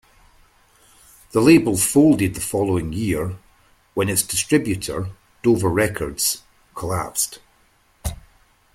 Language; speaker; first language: English; native; English